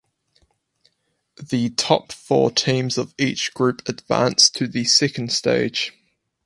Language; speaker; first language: English; native; English